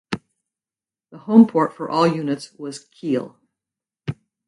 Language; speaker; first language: English; native; English